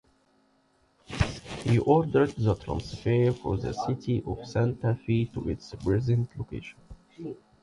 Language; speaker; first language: English; non-native, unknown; Arabic